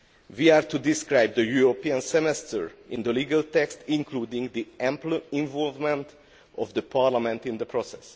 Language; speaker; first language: English; non-native, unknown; Hungarian